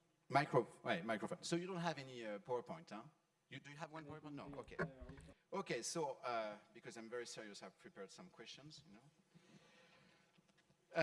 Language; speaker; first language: English; non-native, fluent; French